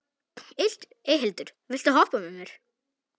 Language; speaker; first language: Icelandic; non-native, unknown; Polish